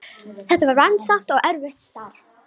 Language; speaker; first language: Icelandic; non-native, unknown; Romanian